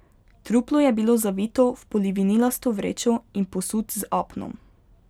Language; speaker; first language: Slovenian; native; Slovenian